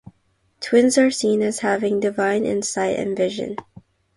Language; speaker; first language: English; non-native, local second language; Filipino